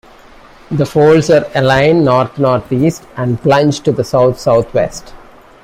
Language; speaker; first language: English; non-native, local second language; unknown